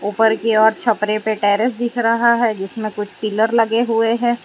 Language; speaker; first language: Hindi; non-native, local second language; Gujarati